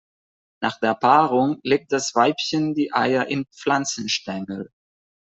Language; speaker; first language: German; non-native, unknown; Catalan